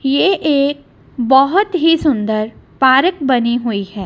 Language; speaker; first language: Hindi; non-native, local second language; Punjabi